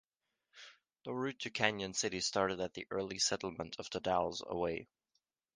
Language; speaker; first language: English; non-native, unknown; Japanese